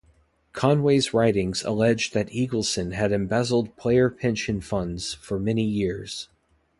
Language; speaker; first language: English; native; English